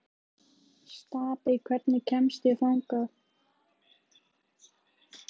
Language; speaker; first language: Icelandic; native; Icelandic